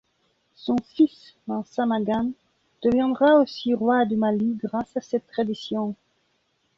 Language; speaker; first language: French; non-native, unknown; Belarusian